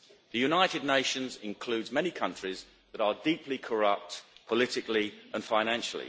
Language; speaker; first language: English; native; English